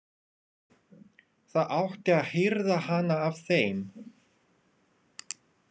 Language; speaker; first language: Icelandic; non-native, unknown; Russian